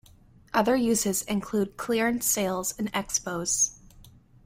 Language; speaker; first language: English; native; English